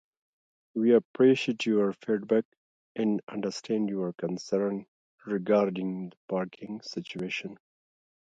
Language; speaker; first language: English; non-native, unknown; Pashto